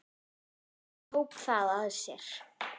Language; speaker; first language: Icelandic; non-native, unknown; German